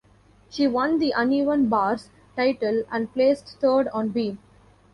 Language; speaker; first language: English; non-native, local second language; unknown